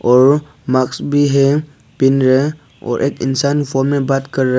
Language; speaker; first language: Hindi; early bilingual, other home language; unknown